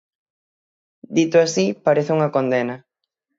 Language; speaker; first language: Galician; native; Galician